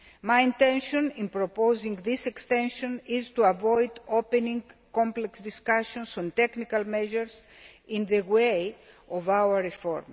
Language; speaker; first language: English; non-native, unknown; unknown